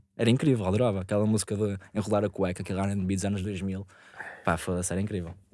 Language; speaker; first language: Portuguese; native; Portuguese